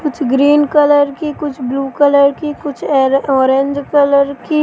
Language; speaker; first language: Hindi; native; Hindi